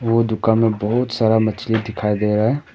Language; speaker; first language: Hindi; non-native, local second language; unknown